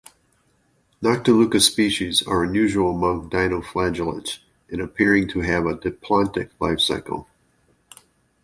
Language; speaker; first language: English; native; English